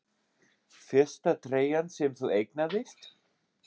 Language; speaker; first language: Icelandic; non-native, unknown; German